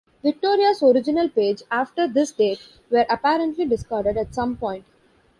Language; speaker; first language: English; non-native, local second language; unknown